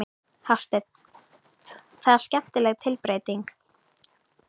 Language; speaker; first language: Icelandic; native; Icelandic